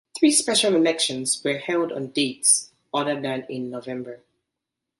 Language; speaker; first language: English; native; English